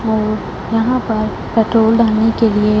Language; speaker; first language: Hindi; non-native, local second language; Punjabi